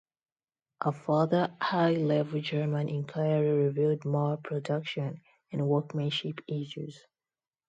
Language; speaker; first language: English; non-native, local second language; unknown